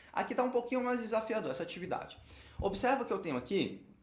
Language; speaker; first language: Portuguese; native; Portuguese